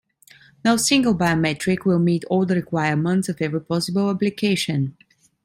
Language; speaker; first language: English; non-native, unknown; Italian